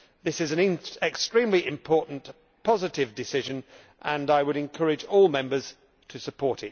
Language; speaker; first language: English; native; English